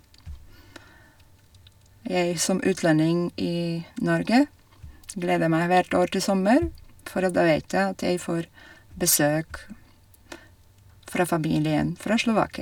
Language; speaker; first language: Norwegian; non-native, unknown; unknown